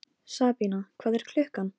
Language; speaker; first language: Icelandic; non-native, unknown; Polish